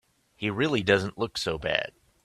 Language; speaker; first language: English; native; English